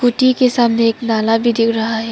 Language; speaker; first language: Hindi; non-native, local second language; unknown